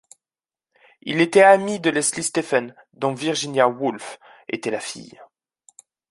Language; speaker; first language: French; native; French